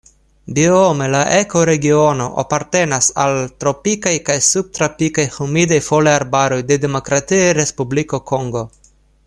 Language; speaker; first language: Esperanto; non-native, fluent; Russian